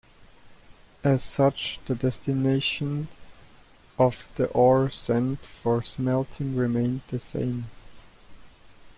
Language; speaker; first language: English; non-native, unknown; German